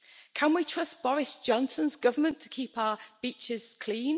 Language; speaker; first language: English; native; English